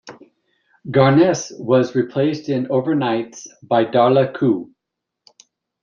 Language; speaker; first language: English; native; English